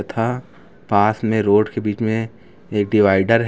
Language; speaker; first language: Hindi; native; Hindi